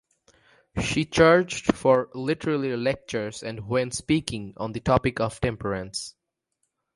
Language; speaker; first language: English; non-native, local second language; Bangla